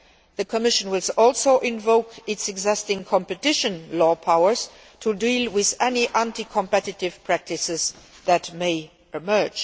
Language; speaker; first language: English; non-native, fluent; Luxembourgish